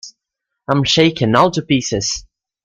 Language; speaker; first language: English; native; English